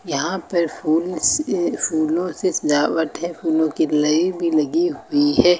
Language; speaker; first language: Hindi; native; Hindi